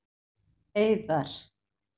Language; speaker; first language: Icelandic; native; Icelandic